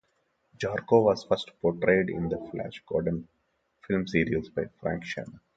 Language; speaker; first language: English; non-native, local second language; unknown